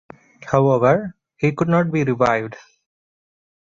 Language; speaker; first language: English; non-native, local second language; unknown